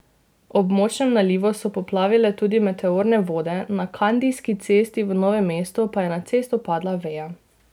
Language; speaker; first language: Slovenian; native; Slovenian